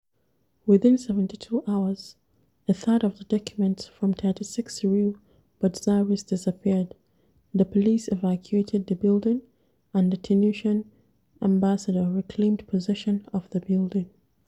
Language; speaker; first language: English; non-native, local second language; Hausa